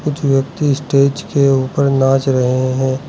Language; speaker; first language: Hindi; non-native, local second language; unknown